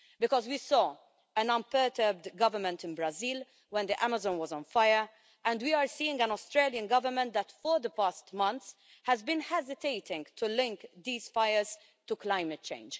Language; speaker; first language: English; non-native, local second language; Maltese